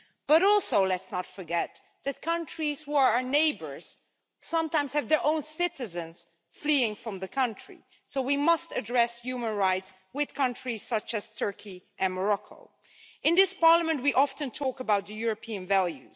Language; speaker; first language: English; non-native, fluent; Dutch